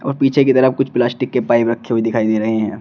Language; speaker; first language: Hindi; native; Hindi